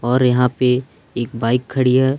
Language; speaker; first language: Hindi; native; Hindi